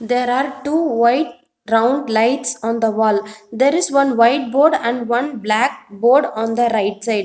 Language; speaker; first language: English; non-native, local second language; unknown